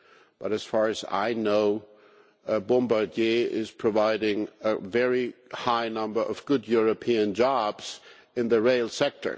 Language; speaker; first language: English; non-native, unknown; German